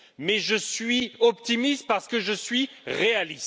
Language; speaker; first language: French; native; French